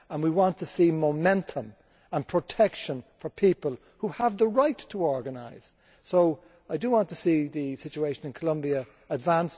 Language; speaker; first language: English; native; English